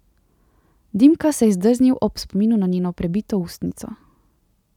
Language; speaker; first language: Slovenian; native; Slovenian